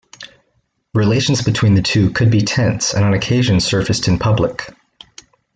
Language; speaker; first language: English; native; English